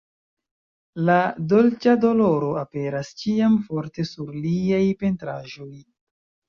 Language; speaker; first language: Esperanto; non-native, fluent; Chinese